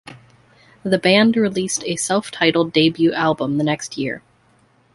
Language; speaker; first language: English; native; English